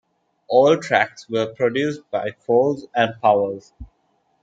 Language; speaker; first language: English; non-native, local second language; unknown